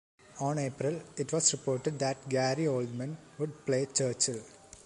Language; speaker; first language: English; non-native, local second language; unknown